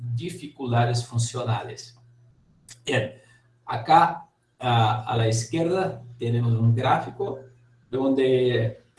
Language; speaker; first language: Spanish; non-native, related language; Portuguese